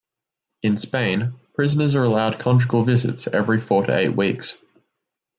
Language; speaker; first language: English; native; English